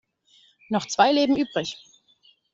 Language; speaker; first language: German; native; German